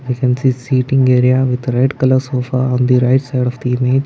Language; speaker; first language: English; non-native, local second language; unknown